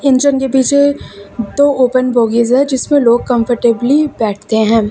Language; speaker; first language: Hindi; native; Hindi